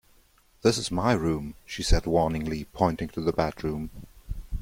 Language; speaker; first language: English; non-native, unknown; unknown